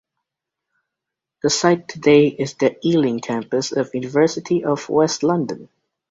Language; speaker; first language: English; native; English